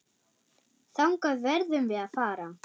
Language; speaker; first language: Icelandic; non-native, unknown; German